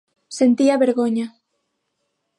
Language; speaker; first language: Galician; non-native, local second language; Spanish